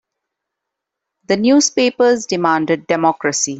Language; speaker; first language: English; non-native, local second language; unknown